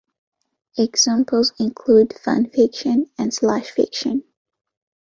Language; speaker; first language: English; non-native, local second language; Ganda